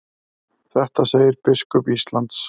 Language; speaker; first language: Icelandic; native; Icelandic